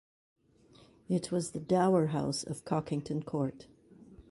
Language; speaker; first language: English; native; English